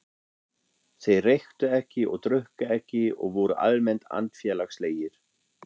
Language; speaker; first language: Icelandic; non-native, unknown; German